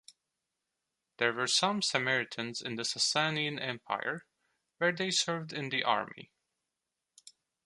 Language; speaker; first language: English; non-native, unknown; Turkish